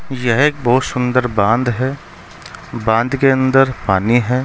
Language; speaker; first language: Hindi; native; Hindi